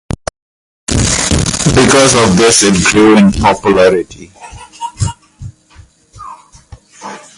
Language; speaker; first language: English; non-native, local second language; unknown